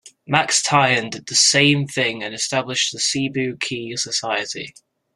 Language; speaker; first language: English; native; English